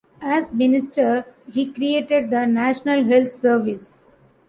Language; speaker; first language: English; non-native, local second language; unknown